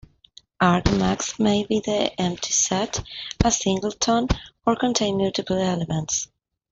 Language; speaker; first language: English; non-native, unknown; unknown